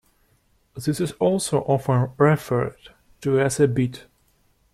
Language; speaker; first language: English; non-native, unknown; Russian